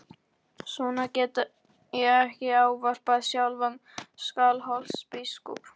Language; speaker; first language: Icelandic; non-native, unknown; Polish